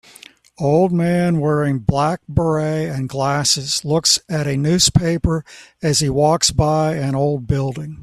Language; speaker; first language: English; native; English